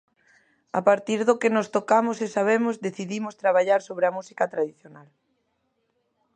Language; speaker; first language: Galician; native; Galician